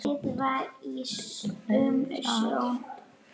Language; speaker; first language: Icelandic; native; Icelandic